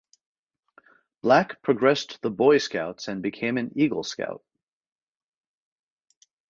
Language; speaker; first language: English; native; English